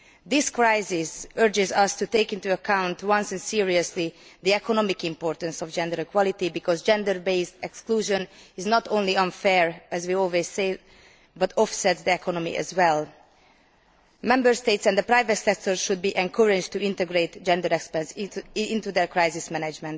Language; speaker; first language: English; non-native, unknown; Hungarian